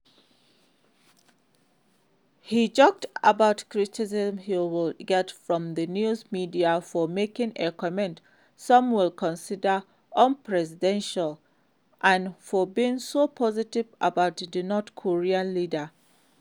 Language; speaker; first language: English; non-native, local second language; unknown